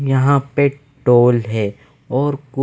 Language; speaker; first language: Hindi; non-native, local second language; Punjabi